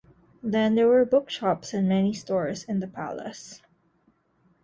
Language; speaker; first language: English; non-native, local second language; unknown